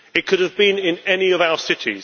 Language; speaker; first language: English; native; English